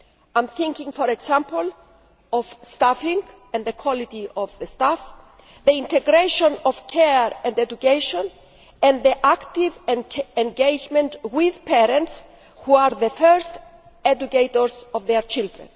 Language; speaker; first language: English; non-native, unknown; Greek